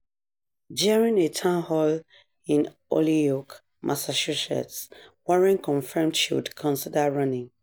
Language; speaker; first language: English; non-native, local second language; Yoruba